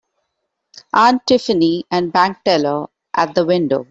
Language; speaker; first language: English; non-native, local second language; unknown